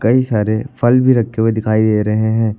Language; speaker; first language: Hindi; native; Hindi